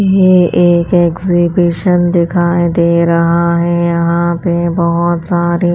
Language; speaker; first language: Hindi; non-native, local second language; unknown